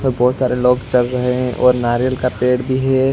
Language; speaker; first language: Hindi; non-native, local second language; Gujarati